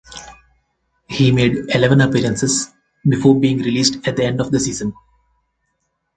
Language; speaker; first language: English; non-native, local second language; Telugu